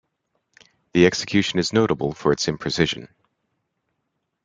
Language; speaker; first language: English; native; English